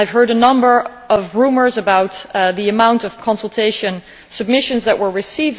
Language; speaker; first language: English; non-native, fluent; Dutch